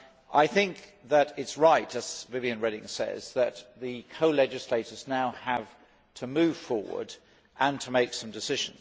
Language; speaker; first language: English; native; English